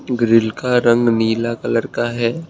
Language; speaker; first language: Hindi; non-native, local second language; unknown